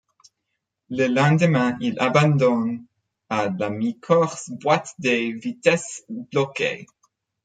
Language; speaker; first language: French; non-native, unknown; English